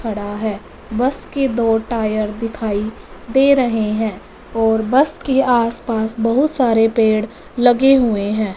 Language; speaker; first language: Hindi; non-native, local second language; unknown